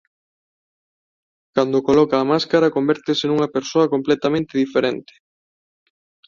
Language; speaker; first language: Galician; non-native, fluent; Spanish